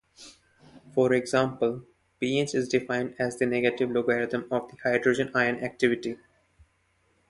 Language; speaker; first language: English; non-native, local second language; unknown